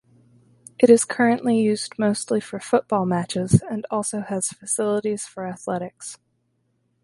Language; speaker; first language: English; native; English